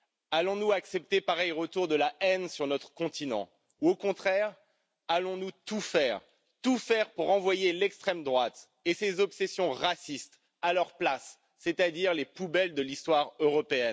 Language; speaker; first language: French; native; French